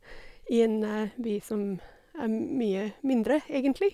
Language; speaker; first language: Norwegian; non-native, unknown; English